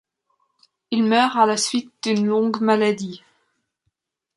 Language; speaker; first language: French; non-native, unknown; German